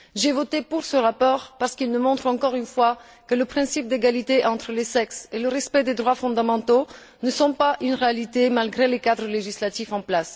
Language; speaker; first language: French; non-native, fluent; Bulgarian